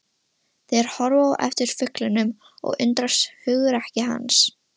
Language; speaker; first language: Icelandic; non-native, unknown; Russian